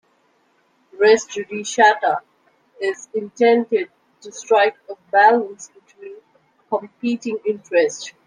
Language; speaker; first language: English; non-native, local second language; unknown